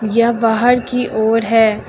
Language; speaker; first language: Hindi; native; Hindi